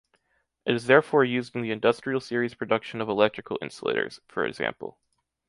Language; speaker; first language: English; native; English